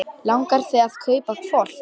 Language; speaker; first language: Icelandic; non-native, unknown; Polish